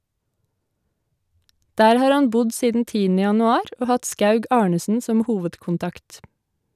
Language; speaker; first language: Norwegian; native; Norwegian